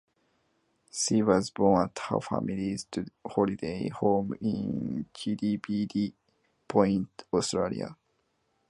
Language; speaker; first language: English; non-native, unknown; Japanese